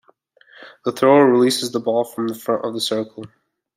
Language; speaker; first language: English; native; English